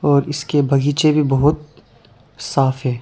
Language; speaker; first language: Hindi; non-native, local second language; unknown